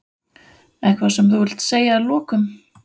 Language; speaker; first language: Icelandic; non-native, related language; Danish